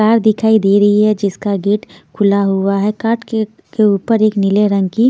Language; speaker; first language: Hindi; non-native, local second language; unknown